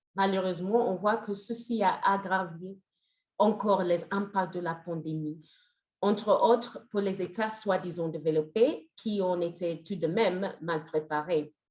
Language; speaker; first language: French; non-native, fluent; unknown